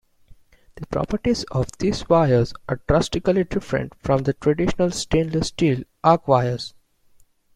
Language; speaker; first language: English; non-native, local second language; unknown